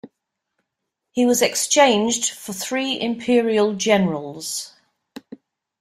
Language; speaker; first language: English; native; English